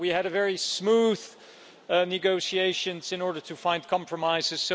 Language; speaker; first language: English; non-native, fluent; Dutch